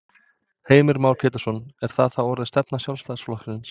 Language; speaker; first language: Icelandic; non-native, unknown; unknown